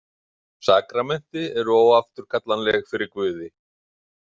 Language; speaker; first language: Icelandic; native; Icelandic